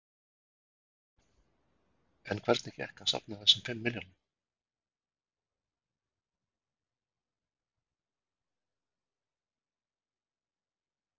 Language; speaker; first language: Icelandic; native; Icelandic